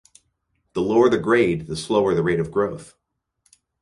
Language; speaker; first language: English; native; English